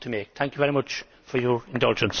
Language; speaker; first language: English; native; English